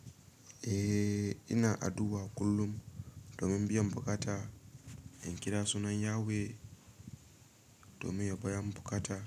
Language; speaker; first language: Hausa; native; Hausa